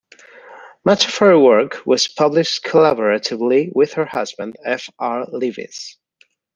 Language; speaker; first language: English; non-native, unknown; Spanish